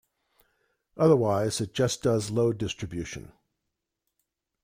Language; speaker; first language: English; native; English